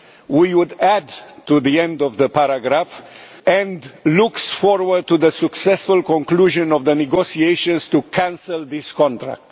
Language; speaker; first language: English; non-native, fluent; Romanian